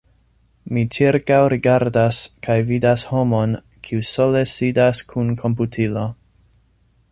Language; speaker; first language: Esperanto; non-native, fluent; English